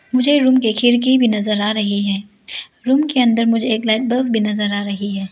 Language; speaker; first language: Hindi; early bilingual, other home language; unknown